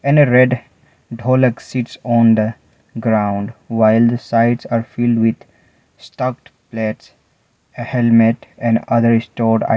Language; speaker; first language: English; non-native, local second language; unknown